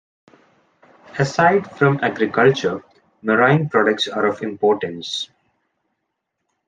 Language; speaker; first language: English; non-native, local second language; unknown